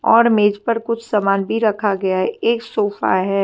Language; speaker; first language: Hindi; non-native, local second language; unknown